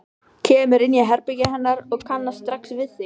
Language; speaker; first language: Icelandic; native; Icelandic